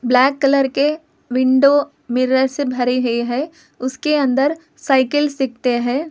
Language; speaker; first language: Hindi; non-native, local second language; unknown